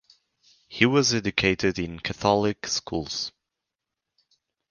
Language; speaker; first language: English; native; English